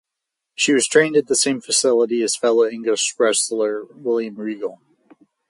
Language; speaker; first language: English; native; English